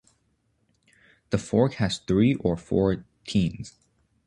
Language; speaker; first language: English; native; English